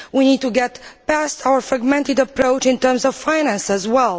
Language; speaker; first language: English; non-native, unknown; Romanian